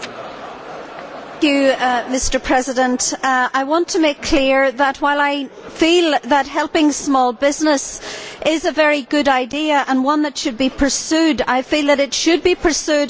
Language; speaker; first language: English; native; English